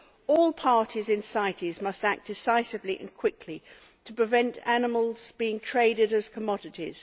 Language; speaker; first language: English; native; English